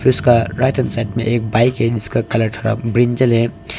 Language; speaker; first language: Hindi; early bilingual, other home language; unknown